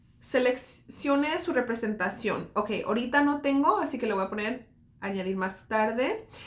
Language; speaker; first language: Spanish; early bilingual, heritage; Spanish